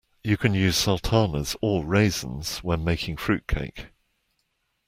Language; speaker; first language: English; native; English